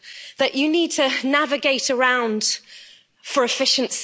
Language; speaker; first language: English; native; English